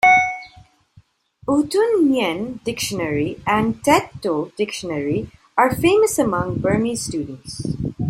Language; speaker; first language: English; non-native, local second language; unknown